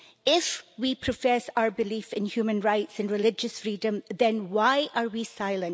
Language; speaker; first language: English; native; English